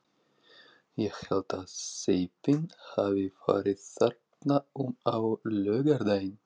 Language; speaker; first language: Icelandic; non-native, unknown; Russian